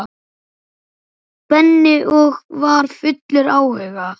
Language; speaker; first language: Icelandic; native; Icelandic